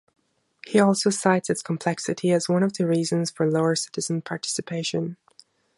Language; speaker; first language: English; non-native, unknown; German